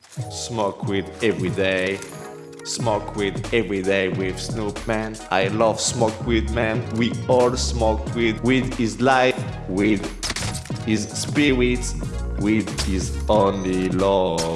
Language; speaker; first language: English; non-native, learner; French